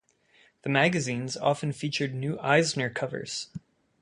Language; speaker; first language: English; native; English